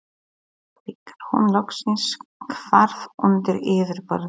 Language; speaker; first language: Icelandic; non-native, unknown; Polish